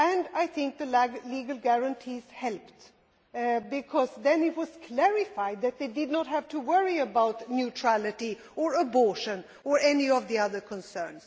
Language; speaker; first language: English; non-native, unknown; Swedish